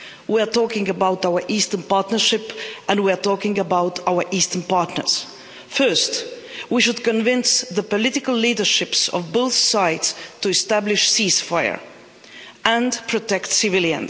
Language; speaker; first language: English; non-native, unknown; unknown